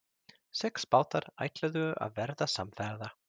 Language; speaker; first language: Icelandic; non-native, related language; Swedish